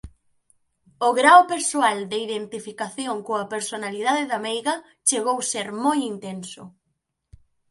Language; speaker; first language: Galician; native; Galician